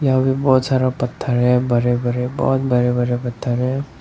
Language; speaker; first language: Hindi; non-native, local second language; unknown